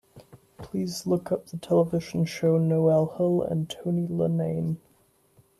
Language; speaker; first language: English; native; English